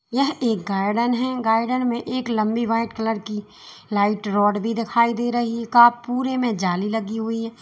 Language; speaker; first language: Hindi; native; Hindi